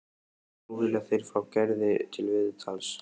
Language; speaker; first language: Icelandic; native; Icelandic